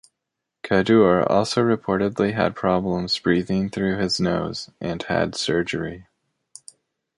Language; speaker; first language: English; native; English